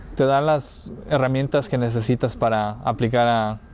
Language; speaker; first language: Spanish; early bilingual, heritage; Spanish